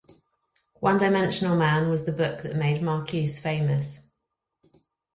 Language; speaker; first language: English; native; English